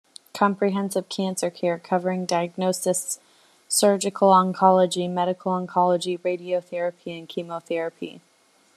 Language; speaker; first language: English; native; English